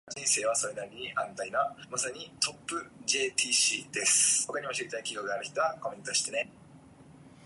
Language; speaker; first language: English; non-native, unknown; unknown